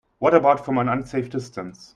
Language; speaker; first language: English; non-native, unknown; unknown